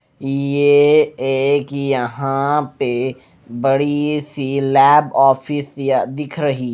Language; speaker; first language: Hindi; non-native, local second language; Punjabi